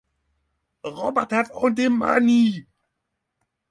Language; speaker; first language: English; non-native, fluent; Norwegian